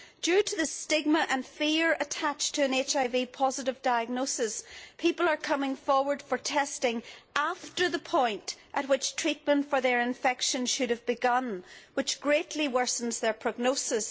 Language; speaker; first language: English; native; English